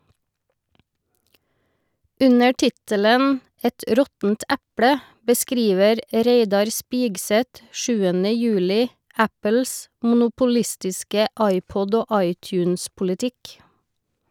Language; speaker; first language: Norwegian; native; Norwegian